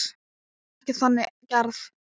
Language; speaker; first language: Icelandic; non-native, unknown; Thai